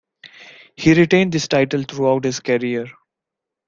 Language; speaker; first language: English; non-native, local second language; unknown